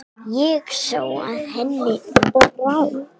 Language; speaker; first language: Icelandic; non-native, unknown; English